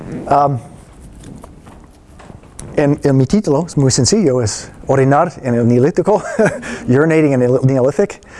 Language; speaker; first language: Spanish; non-native, fluent; English